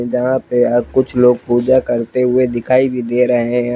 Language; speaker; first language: Hindi; native; Hindi